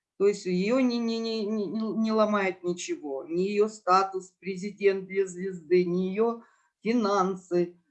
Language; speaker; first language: Russian; native; Russian